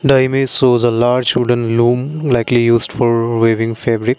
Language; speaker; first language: English; non-native, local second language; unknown